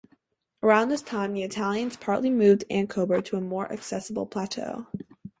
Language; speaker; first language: English; native; English